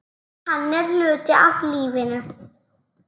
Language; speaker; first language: Icelandic; native; Icelandic